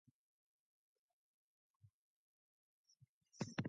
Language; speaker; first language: English; non-native, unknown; Mongolian